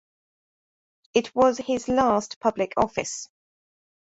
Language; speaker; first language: English; native; English